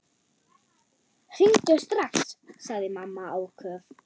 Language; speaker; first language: Icelandic; non-native, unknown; German